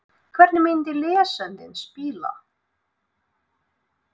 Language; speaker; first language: Icelandic; non-native, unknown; Russian